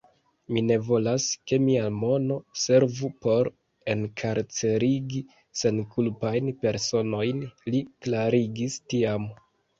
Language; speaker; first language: Esperanto; non-native, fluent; Kinyarwanda